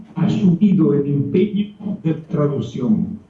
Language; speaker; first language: Spanish; non-native, related language; Italian